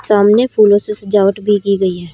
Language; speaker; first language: Hindi; native; Hindi